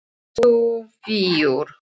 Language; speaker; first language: Icelandic; non-native, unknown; English